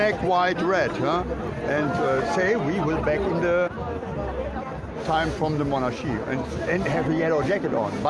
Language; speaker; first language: English; non-native, learner; German